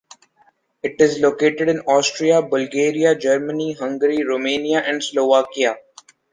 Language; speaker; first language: English; non-native, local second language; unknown